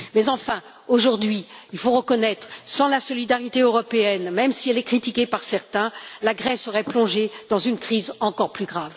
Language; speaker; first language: French; native; French